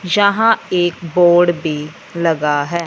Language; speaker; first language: Hindi; non-native, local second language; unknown